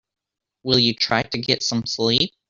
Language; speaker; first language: English; native; English